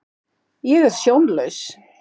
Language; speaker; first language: Icelandic; native; Icelandic